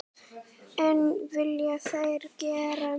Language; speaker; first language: Icelandic; native; Icelandic